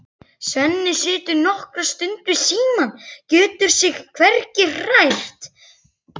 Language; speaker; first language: Icelandic; native; Icelandic